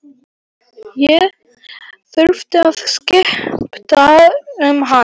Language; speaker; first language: Icelandic; non-native, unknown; Polish